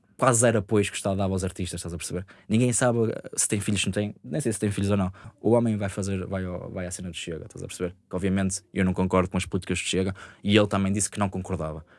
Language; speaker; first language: Portuguese; native; Portuguese